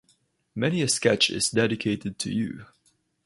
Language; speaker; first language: English; non-native, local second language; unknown